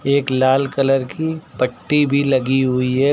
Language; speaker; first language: Hindi; native; Hindi